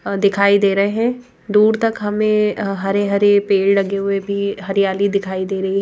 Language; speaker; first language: Hindi; native; Hindi